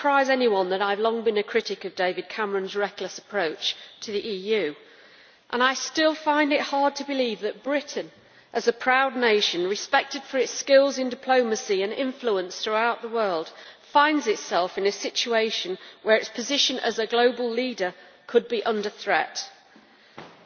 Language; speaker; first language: English; native; English